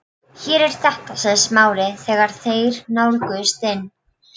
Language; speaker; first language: Icelandic; non-native, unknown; Polish